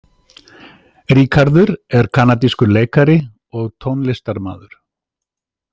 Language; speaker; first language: Icelandic; native; Icelandic